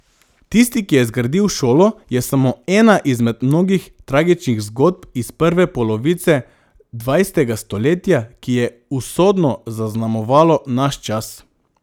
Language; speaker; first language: Slovenian; non-native, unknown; Macedonian